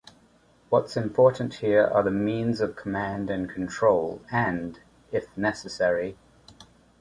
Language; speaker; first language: English; native; English